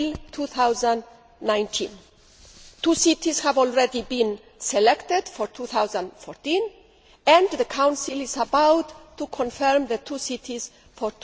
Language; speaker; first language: English; non-native, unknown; Greek